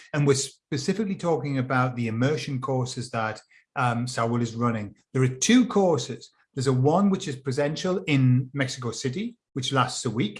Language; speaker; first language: English; native; English